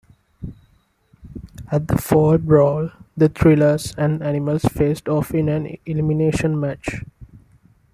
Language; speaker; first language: English; non-native, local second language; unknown